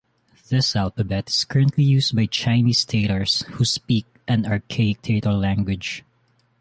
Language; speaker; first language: English; non-native, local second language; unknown